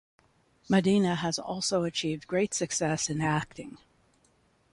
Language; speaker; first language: English; native; English